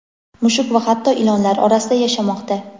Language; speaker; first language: Uzbek; native; Uzbek